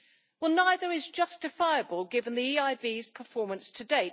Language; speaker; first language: English; native; English